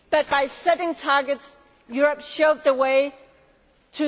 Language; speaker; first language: English; non-native, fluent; Danish